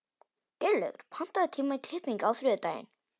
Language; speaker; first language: Icelandic; non-native, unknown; Polish